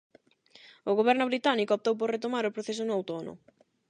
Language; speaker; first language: Galician; non-native, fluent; Spanish